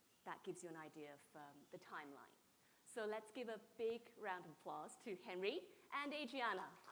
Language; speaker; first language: English; non-native, fluent; Chinese